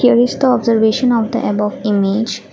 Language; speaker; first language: English; non-native, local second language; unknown